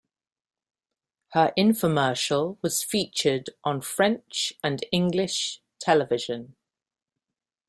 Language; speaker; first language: English; native; English